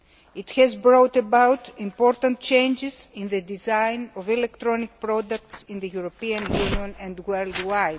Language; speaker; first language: English; non-native, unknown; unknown